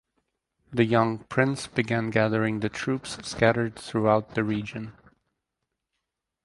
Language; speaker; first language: English; native; English